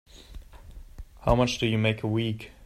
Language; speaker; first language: English; non-native, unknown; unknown